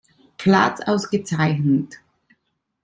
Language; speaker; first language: German; non-native, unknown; Italian